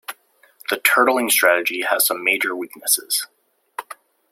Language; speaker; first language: English; native; English